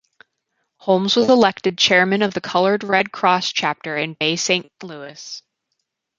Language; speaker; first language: English; native; English